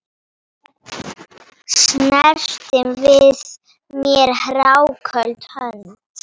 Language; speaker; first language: Icelandic; non-native, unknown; Polish